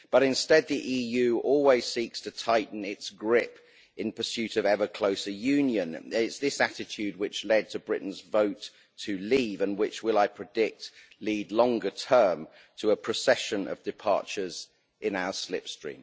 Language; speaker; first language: English; native; English